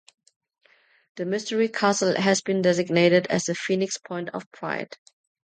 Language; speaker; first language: English; non-native, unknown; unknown